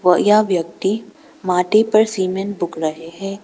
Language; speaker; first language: Hindi; non-native, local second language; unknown